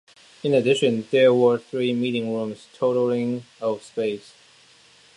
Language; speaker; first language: English; non-native, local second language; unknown